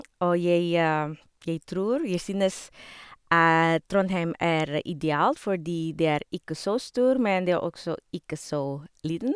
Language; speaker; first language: Norwegian; non-native, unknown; Indonesian